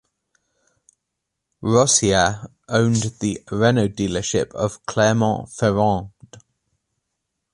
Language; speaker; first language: English; native; English